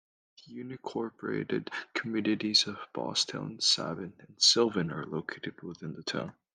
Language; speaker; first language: English; native; English